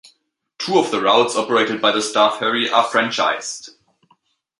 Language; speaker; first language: English; native; English